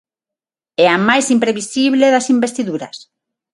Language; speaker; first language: Galician; non-native, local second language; Spanish